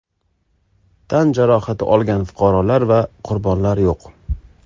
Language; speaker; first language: Uzbek; native; Uzbek